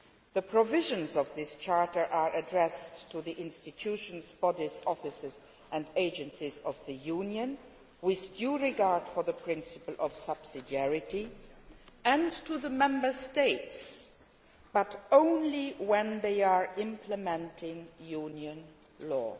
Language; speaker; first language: English; non-native, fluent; Luxembourgish